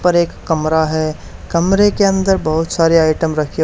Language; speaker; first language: Hindi; native; Hindi